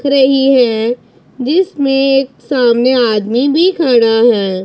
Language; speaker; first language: Hindi; non-native, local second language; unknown